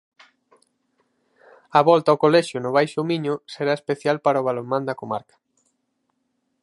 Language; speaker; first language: Galician; native; Galician